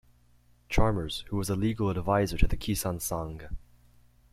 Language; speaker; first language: English; native; English